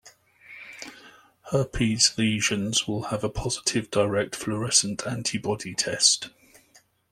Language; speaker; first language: English; native; English